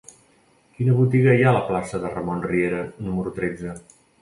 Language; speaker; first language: Catalan; native; Catalan